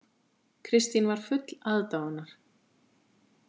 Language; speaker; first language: Icelandic; native; Icelandic